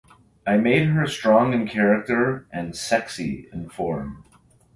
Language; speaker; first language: English; native; English